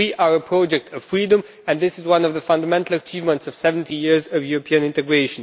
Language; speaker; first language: English; non-native, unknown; Romanian